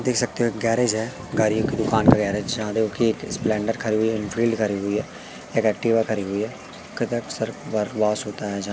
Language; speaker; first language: Hindi; native; Hindi